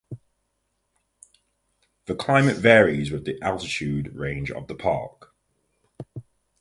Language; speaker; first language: English; native; English